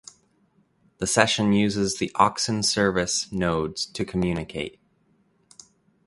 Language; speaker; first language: English; native; English